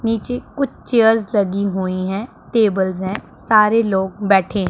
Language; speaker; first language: Hindi; non-native, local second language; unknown